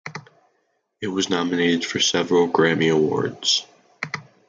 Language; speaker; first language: English; native; English